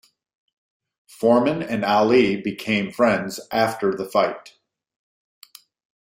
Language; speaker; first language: English; native; English